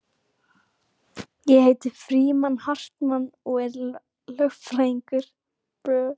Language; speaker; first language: Icelandic; native; Icelandic